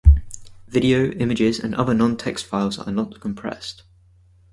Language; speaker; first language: English; native; English